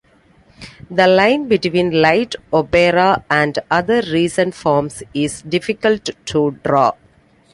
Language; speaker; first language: English; non-native, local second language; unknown